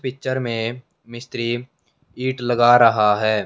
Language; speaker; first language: Hindi; native; Hindi